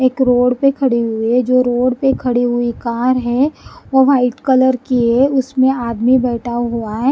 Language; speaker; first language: Hindi; non-native, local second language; Punjabi